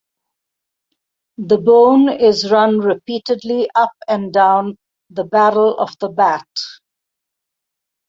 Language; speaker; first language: English; non-native, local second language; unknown